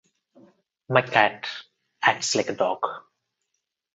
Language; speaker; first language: English; non-native, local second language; Telugu